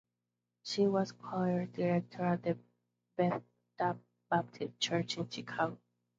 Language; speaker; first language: English; non-native, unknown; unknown